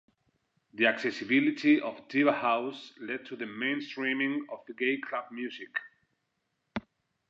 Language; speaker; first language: English; non-native, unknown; Spanish